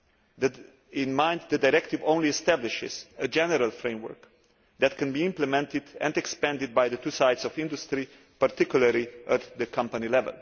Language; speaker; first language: English; non-native, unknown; Slovenian